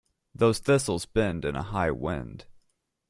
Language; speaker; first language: English; native; English